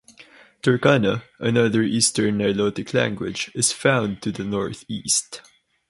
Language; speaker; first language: English; non-native, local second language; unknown